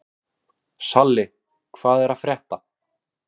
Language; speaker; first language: Icelandic; native; Icelandic